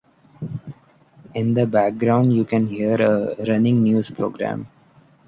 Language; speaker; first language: English; non-native, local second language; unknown